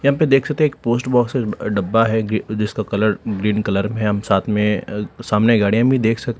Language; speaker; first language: Hindi; non-native, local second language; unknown